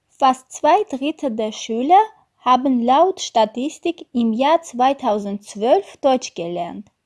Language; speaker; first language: German; non-native, fluent; Armenian